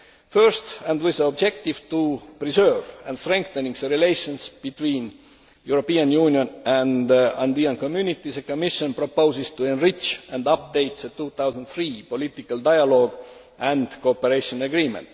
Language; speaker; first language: English; non-native, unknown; Estonian